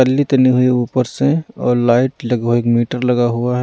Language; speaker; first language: Hindi; non-native, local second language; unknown